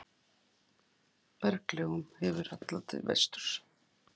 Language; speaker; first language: Icelandic; native; Icelandic